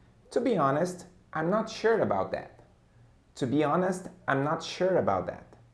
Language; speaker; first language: English; non-native, fluent; Portuguese